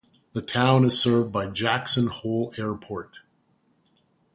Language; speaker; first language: English; native; English